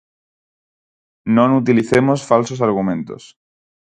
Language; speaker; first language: Galician; non-native, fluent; Spanish